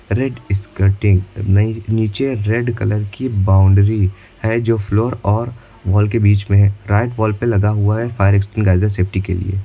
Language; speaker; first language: Hindi; native; Hindi